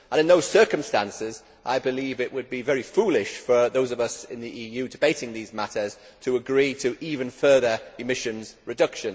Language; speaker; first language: English; native; English